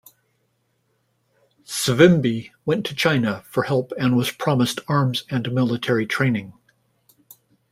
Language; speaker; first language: English; native; English